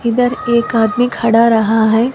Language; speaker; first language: Hindi; non-native, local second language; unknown